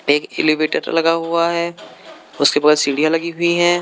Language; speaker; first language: Hindi; native; Hindi